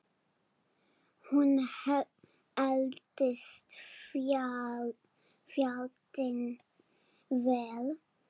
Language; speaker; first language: Icelandic; non-native, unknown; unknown